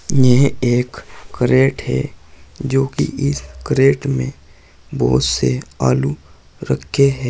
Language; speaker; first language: Hindi; native; Hindi